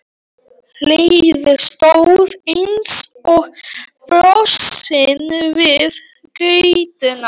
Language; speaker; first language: Icelandic; non-native, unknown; Polish